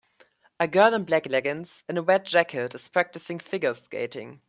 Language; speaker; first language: English; native; English